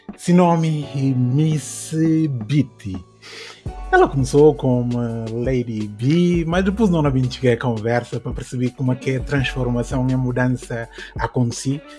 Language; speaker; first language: Portuguese; non-native, local second language; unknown